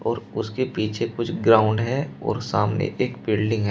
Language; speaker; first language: Hindi; native; Hindi